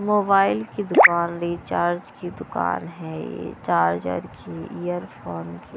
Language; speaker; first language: Hindi; non-native, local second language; Punjabi